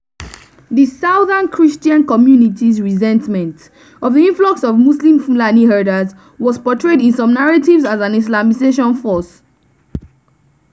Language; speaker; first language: English; non-native, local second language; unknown